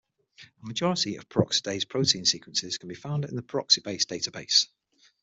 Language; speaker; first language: English; native; English